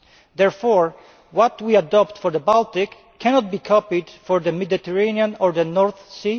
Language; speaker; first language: English; non-native, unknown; Polish